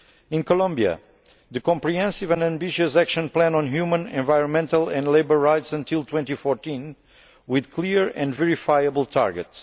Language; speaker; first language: English; non-native, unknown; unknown